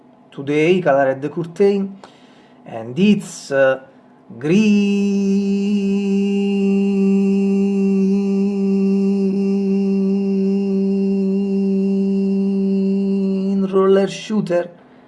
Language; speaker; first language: English; non-native, fluent; Italian